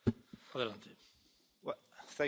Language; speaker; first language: English; non-native, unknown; Catalan